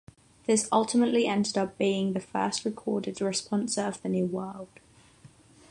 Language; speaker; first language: English; non-native, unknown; Catalan